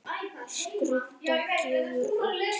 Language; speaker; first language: Icelandic; native; Icelandic